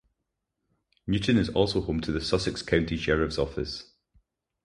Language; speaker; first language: English; native; English